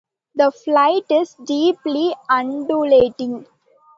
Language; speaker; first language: English; non-native, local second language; Tamil